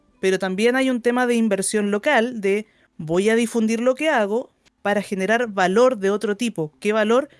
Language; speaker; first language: Spanish; native; Spanish